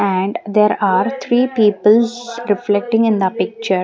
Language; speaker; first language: English; non-native, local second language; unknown